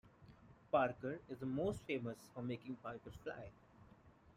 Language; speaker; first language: English; non-native, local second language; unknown